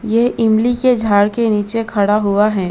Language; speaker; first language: Hindi; non-native, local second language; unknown